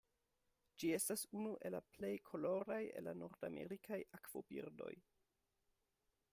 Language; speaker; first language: Esperanto; non-native, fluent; German